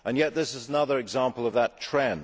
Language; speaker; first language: English; native; English